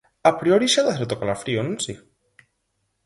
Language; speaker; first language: Galician; native; Galician